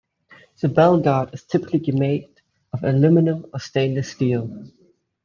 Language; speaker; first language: English; native; English